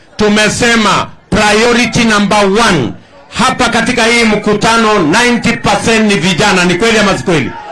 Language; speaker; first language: Swahili; non-native, local second language; Kalenjin